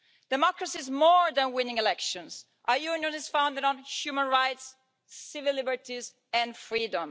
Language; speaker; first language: English; non-native, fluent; Italian